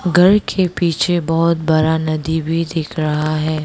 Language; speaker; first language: Hindi; non-native, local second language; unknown